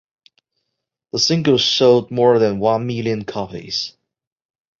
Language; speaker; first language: English; non-native, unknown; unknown